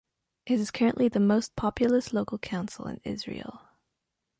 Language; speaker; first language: English; non-native, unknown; French